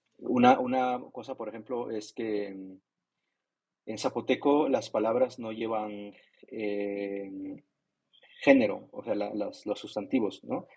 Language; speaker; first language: Spanish; non-native, local second language; Zapotec